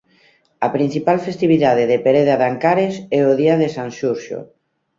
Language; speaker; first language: Galician; native; Galician